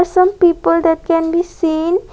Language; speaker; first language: English; non-native, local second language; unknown